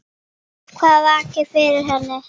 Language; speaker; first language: Icelandic; native; Icelandic